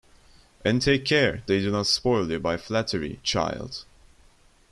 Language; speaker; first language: English; non-native, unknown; Turkish